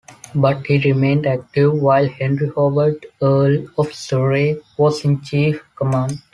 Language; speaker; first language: English; non-native, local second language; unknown